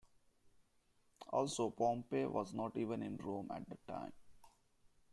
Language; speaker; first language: English; non-native, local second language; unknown